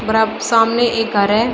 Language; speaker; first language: Hindi; native; Hindi